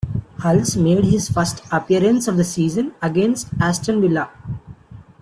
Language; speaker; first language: English; non-native, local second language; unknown